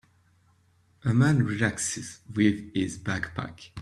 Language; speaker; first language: English; native; English